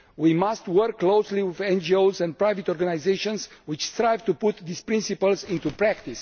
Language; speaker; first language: English; non-native, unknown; Romanian